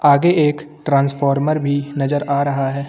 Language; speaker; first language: Hindi; native; Hindi